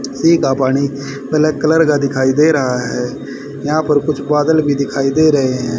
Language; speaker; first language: Hindi; native; Hindi